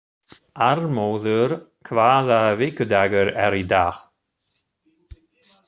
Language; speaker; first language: Icelandic; non-native, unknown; German